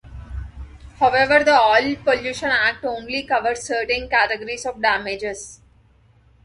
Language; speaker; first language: English; non-native, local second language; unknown